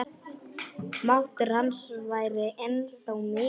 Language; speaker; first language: Icelandic; non-native, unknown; Polish